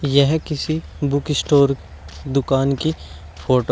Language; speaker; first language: Hindi; native; Hindi